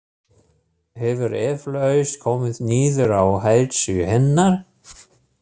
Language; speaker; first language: Icelandic; non-native, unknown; German